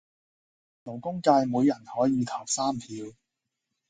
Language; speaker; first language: Cantonese; native; Cantonese